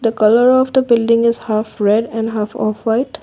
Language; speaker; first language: English; non-native, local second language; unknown